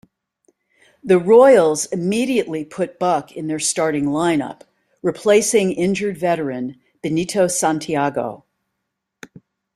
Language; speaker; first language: English; native; English